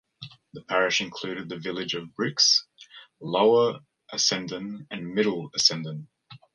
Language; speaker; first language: English; native; English